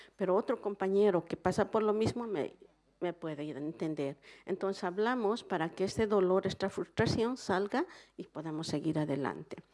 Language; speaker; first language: Spanish; native; Spanish